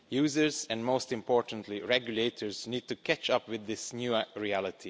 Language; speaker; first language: English; non-native, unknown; Romanian